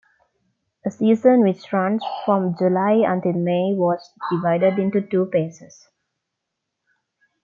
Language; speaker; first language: English; non-native, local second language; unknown